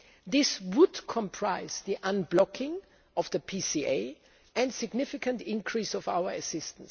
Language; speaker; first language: English; non-native, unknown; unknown